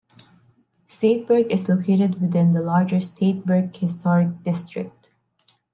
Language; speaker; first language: English; non-native, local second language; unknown